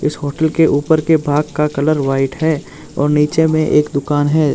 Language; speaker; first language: Hindi; non-native, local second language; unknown